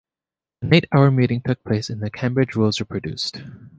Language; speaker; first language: English; native; English